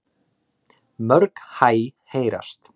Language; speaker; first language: Icelandic; native; Icelandic